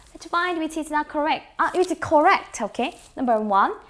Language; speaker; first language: English; non-native, fluent; Korean